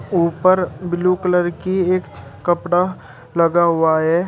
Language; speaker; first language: Hindi; native; Hindi